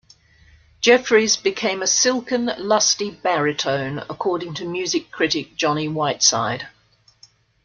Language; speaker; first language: English; native; English